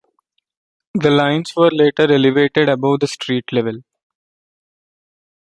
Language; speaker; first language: English; non-native, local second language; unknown